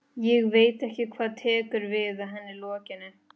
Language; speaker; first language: Icelandic; non-native, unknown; Spanish